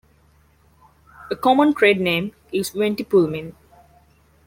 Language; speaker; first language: English; non-native, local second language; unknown